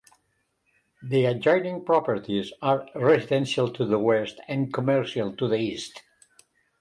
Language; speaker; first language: English; non-native, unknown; Catalan